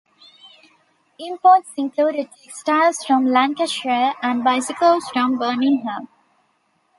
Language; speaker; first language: English; non-native, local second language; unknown